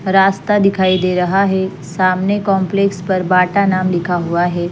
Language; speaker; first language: Hindi; non-native, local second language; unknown